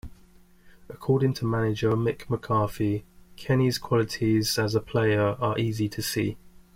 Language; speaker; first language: English; native; English